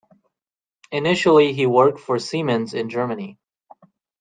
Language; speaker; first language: English; native; English